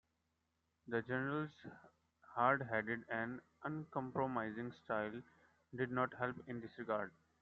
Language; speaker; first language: English; non-native, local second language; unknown